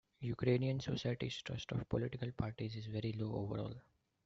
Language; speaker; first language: English; non-native, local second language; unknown